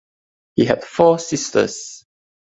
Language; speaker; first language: English; non-native, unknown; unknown